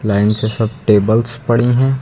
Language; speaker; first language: Hindi; native; Hindi